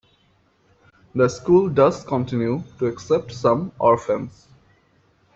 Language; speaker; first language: English; non-native, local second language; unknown